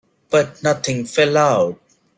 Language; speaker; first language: English; non-native, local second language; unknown